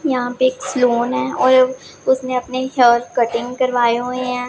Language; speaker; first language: Hindi; non-native, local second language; Punjabi